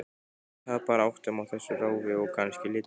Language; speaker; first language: Icelandic; native; Icelandic